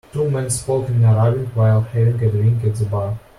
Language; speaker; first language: English; non-native, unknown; Russian